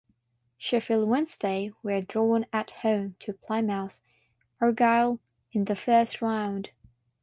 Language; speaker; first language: English; non-native, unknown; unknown